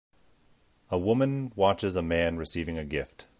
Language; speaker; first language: English; native; English